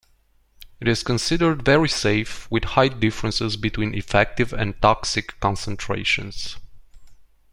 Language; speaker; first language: English; non-native, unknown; Romanian